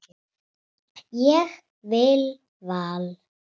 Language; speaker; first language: Icelandic; native; Icelandic